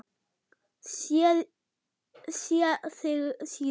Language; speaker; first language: Icelandic; non-native, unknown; German